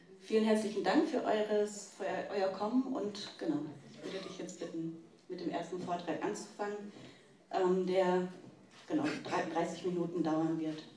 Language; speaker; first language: German; native; German